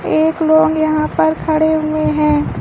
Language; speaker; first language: Hindi; native; Hindi